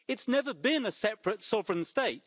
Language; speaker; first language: English; native; English